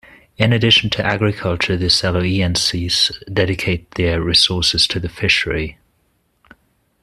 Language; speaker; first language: English; non-native, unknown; German